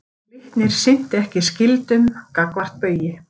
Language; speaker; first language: Icelandic; native; Icelandic